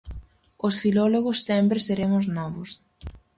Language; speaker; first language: Galician; native; Galician